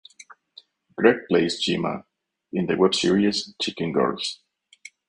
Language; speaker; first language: English; non-native, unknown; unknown